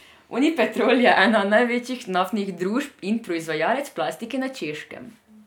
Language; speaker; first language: Slovenian; non-native, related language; Serbian